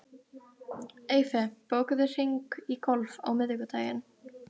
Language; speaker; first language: Icelandic; native; Icelandic